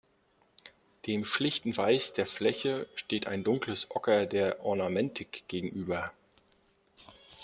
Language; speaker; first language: German; native; German